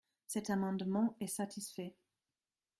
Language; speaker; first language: French; non-native, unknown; German